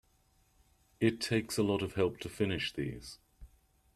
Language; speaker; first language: English; native; English